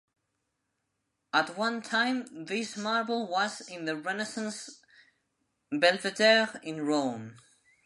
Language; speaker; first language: English; non-native, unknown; Spanish